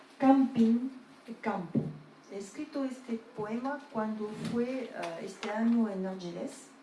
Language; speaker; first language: Spanish; early bilingual, heritage; Spanish